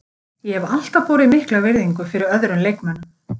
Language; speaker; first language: Icelandic; native; Icelandic